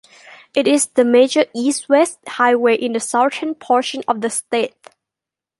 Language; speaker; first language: English; non-native, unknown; Thai